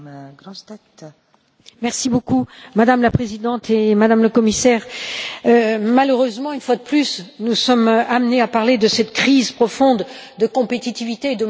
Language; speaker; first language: French; native; French